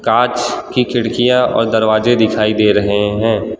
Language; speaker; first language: Hindi; non-native, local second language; Gujarati